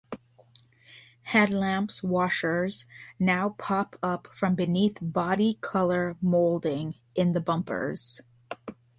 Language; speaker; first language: English; native; English